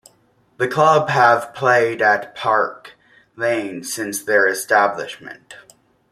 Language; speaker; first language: English; native; English